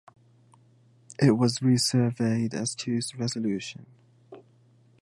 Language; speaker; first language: English; native; English